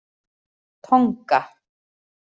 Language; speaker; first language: Icelandic; native; Icelandic